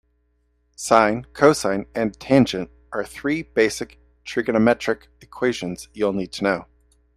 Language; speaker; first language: English; native; English